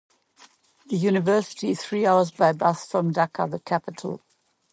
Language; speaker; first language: English; non-native, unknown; German